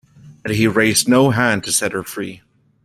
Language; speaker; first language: English; native; English